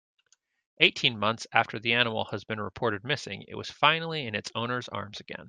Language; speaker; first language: English; native; English